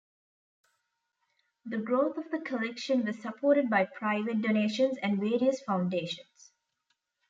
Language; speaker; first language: English; non-native, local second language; Tamil